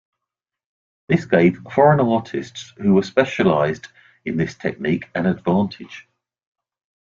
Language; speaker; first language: English; native; English